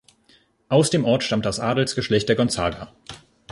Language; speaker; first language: German; native; German